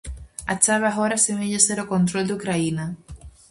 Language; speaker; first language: Galician; native; Galician